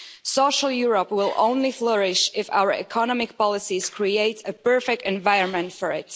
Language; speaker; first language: English; non-native, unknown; Slovak